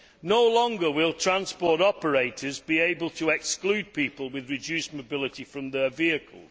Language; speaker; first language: English; native; English